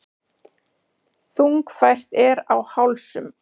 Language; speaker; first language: Icelandic; native; Icelandic